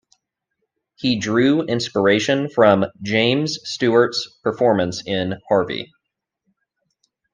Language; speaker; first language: English; native; English